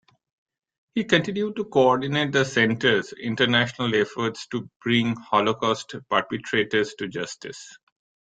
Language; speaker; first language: English; non-native, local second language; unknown